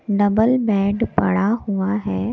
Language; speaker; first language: Hindi; native; Hindi